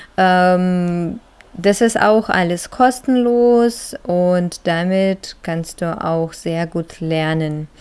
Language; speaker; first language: German; non-native, fluent; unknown